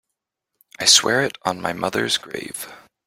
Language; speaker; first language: English; native; English